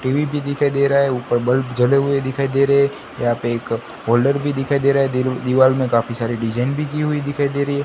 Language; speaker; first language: Hindi; non-native, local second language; Gujarati